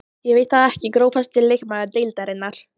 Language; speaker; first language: Icelandic; non-native, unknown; Polish